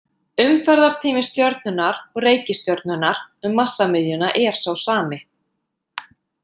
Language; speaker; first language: Icelandic; native; Icelandic